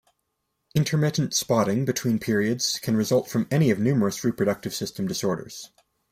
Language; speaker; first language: English; native; English